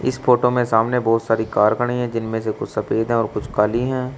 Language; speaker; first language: Hindi; native; Hindi